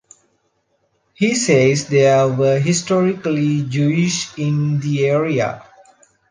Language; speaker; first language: English; non-native, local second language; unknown